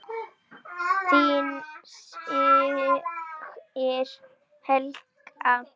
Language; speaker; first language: Icelandic; native; Icelandic